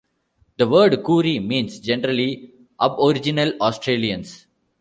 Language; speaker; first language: English; non-native, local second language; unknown